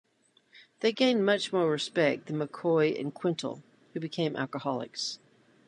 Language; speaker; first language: English; native; English